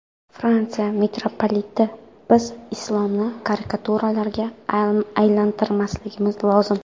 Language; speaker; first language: Uzbek; non-native, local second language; Kara-Kalpak